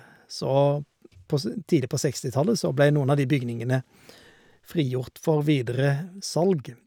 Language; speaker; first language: Norwegian; native; Norwegian